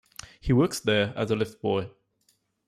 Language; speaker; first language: English; non-native, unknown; French